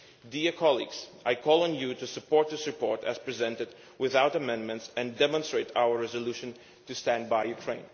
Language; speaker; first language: English; non-native, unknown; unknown